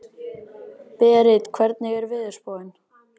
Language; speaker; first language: Icelandic; native; Icelandic